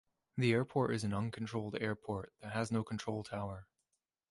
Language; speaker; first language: English; native; English